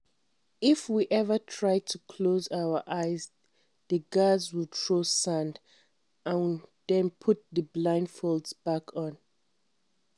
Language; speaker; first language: English; non-native, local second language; Hausa